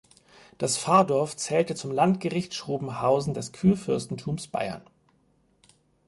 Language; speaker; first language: German; native; German